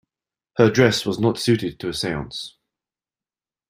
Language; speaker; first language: English; native; English